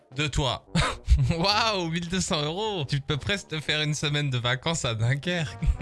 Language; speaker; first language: French; native; French